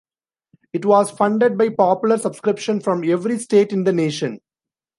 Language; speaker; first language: English; non-native, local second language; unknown